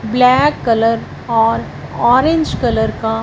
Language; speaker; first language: Hindi; non-native, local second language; Punjabi